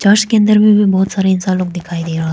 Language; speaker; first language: Hindi; non-native, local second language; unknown